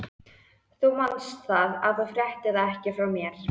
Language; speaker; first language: Icelandic; native; Icelandic